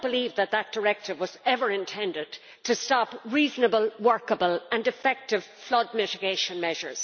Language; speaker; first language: English; native; English